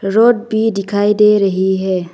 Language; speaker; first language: Hindi; non-native, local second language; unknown